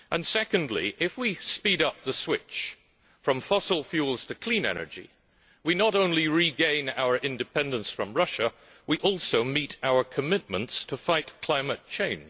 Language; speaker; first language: English; native; English